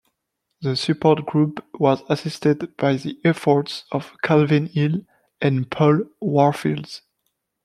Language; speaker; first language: English; non-native, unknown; French